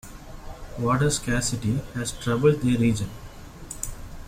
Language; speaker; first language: English; non-native, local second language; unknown